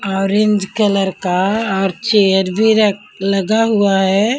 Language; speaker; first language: Hindi; non-native, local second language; Punjabi